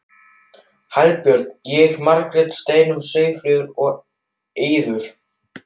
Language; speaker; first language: Icelandic; non-native, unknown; German